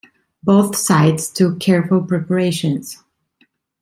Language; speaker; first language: English; non-native, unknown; Italian